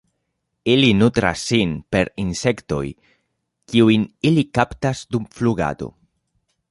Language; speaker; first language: Esperanto; non-native, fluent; Spanish